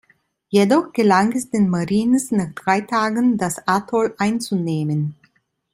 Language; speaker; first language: German; non-native, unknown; Italian